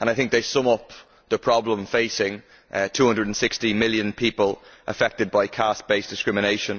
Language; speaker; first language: English; native; English